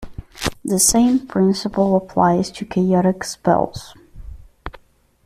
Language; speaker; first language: English; non-native, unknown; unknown